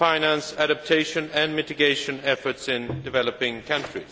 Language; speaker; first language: English; non-native, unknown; Swedish